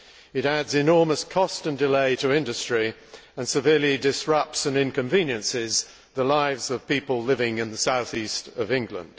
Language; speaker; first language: English; native; English